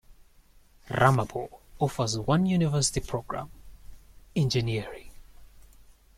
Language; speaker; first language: English; native; English